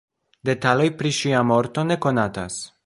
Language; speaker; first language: Esperanto; non-native, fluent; Polish